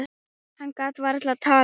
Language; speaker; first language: Icelandic; native; Icelandic